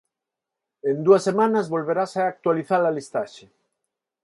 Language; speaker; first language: Galician; non-native, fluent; Spanish